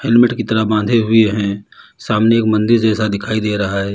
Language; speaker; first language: Hindi; native; Hindi